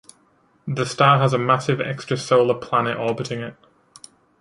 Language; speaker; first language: English; native; English